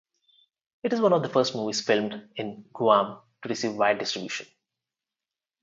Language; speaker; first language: English; non-native, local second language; Telugu